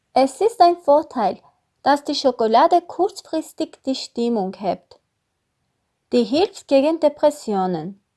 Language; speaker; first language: German; non-native, learner; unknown